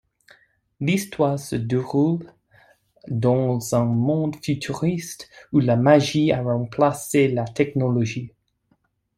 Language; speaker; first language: French; non-native, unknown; English